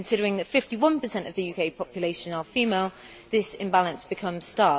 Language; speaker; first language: English; native; English